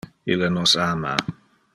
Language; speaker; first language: Interlingua; non-native, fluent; Dutch